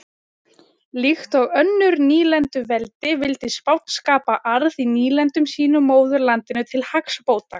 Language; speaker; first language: Icelandic; native; Icelandic